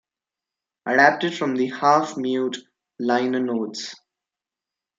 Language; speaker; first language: English; non-native, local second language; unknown